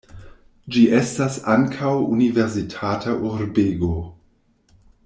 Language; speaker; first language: Esperanto; non-native, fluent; German